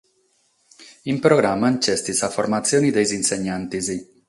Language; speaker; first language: Sardinian; non-native, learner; Catalan